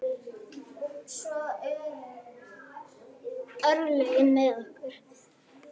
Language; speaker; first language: Icelandic; native; Icelandic